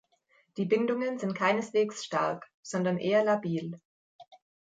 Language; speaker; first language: German; native; German